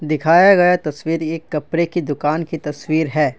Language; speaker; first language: Hindi; non-native, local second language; Assamese